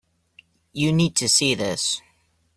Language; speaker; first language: English; native; English